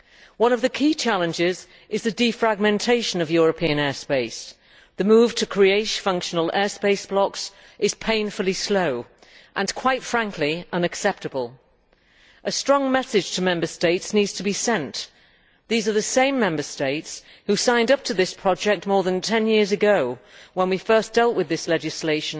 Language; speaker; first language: English; native; English